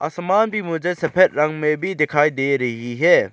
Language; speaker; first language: Hindi; non-native, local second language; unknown